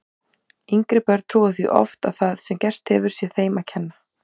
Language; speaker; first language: Icelandic; native; Icelandic